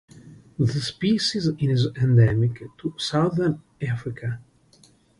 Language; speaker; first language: English; non-native, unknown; Italian